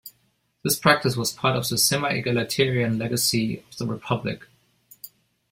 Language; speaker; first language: English; non-native, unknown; German